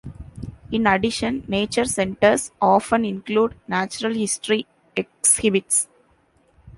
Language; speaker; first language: English; non-native, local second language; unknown